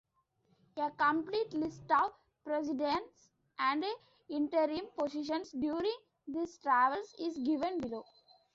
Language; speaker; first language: English; non-native, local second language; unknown